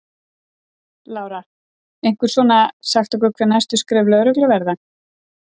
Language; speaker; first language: Icelandic; native; Icelandic